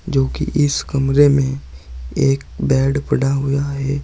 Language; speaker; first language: Hindi; native; Hindi